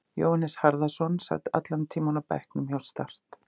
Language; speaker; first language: Icelandic; native; Icelandic